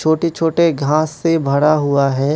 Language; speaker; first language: Hindi; non-native, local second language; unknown